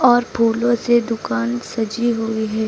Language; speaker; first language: Hindi; native; Hindi